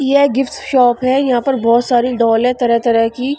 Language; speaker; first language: Hindi; non-native, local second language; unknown